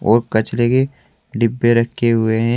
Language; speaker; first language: Hindi; native; Hindi